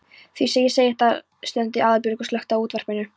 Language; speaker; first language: Icelandic; non-native, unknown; Polish